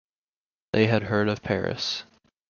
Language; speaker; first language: English; native; English